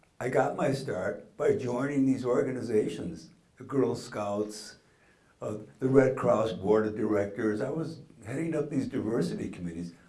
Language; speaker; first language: English; native; English